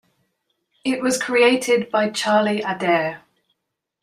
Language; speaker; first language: English; native; English